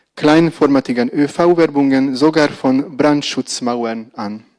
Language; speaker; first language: German; non-native, fluent; Hungarian